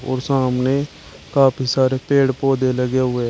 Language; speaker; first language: Hindi; native; Hindi